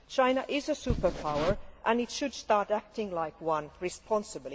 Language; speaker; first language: English; non-native, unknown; Finnish